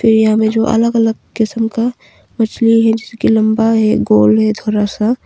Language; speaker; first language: Hindi; early bilingual, other home language; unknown